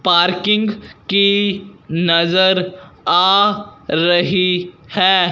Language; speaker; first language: Hindi; non-native, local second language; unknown